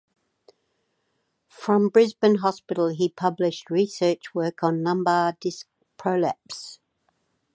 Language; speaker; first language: English; native; English